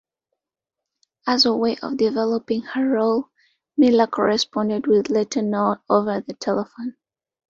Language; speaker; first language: English; non-native, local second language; Ganda